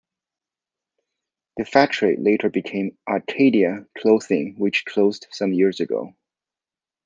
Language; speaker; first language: English; non-native, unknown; Chinese